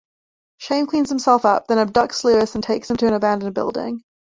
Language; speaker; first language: English; native; English